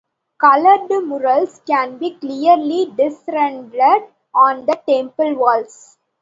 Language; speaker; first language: English; non-native, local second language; Tamil